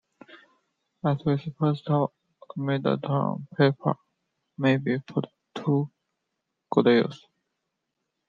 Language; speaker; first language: English; non-native, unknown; Chinese